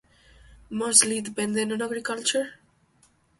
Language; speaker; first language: English; non-native, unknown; Catalan